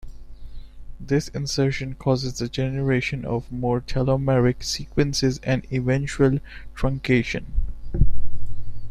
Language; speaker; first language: English; non-native, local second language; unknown